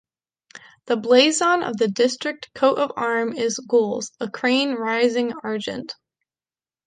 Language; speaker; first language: English; native; English